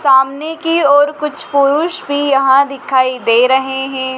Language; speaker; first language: Hindi; native; Hindi